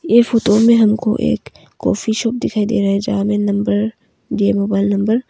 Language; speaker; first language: Hindi; early bilingual, other home language; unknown